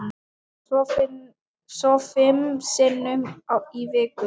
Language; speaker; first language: Icelandic; non-native, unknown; Thai